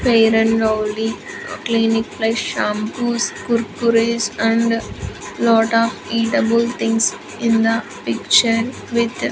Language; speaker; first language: English; non-native, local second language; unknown